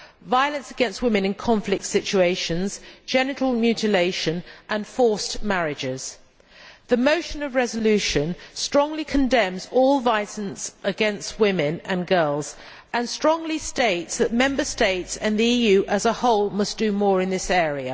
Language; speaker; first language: English; native; English